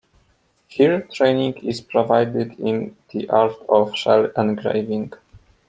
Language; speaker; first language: English; non-native, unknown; Polish